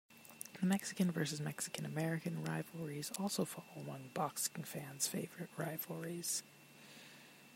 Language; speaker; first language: English; non-native, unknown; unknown